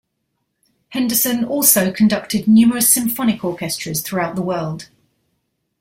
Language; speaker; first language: English; native; English